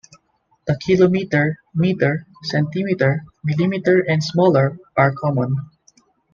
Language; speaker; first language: English; non-native, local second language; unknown